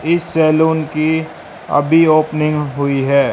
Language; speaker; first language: Hindi; native; Hindi